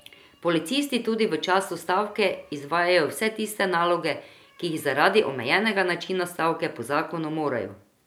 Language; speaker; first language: Slovenian; non-native, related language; Croatian